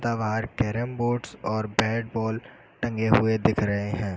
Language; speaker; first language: Hindi; native; Hindi